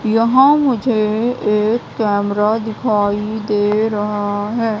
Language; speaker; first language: Hindi; native; Hindi